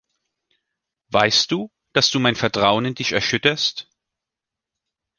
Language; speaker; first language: German; native; German